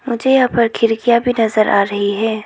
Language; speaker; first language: Hindi; non-native, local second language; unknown